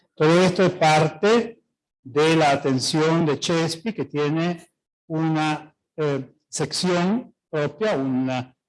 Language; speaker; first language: Spanish; non-native, related language; Italian